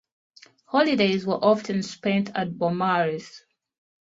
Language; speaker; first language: English; non-native, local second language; Ganda